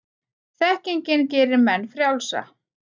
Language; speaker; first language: Icelandic; native; Icelandic